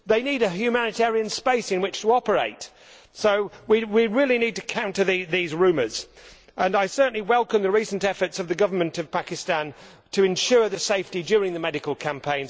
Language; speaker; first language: English; native; English